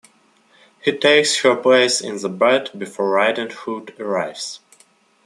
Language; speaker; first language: English; non-native, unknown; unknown